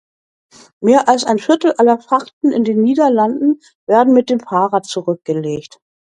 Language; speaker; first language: German; native; German